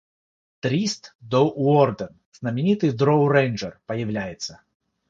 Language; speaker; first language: Russian; non-native, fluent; Georgian